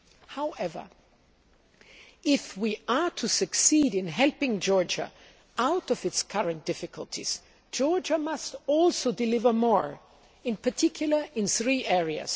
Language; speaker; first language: English; non-native, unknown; German